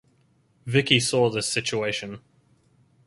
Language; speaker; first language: English; native; English